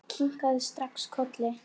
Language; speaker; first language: Icelandic; non-native, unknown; Polish